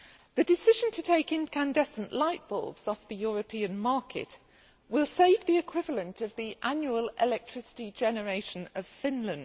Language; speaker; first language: English; native; English